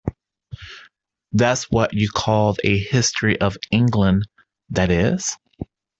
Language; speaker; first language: English; native; English